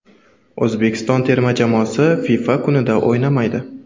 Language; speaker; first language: Uzbek; non-native, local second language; Kara-Kalpak